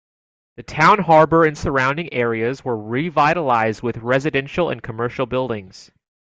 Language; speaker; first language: English; native; English